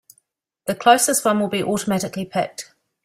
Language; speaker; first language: English; native; English